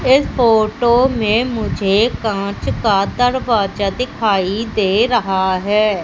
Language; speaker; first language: Hindi; native; Hindi